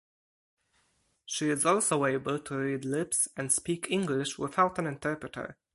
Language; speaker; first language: English; non-native, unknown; Polish